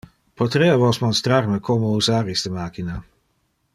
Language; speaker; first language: Interlingua; non-native, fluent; Dutch